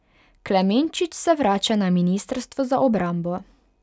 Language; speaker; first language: Slovenian; non-native, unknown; Hungarian